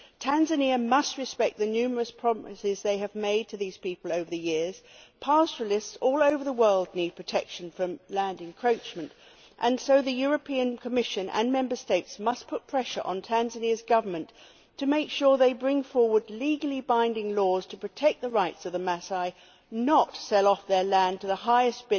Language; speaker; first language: English; native; English